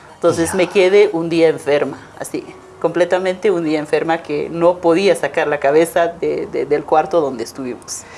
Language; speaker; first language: Spanish; non-native, local second language; Aymara